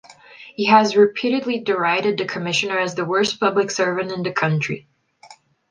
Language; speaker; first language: English; non-native, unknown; Portuguese